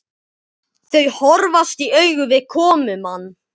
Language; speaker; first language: Icelandic; native; Icelandic